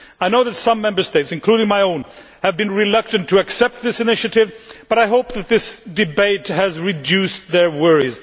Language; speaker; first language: English; non-native, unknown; Swedish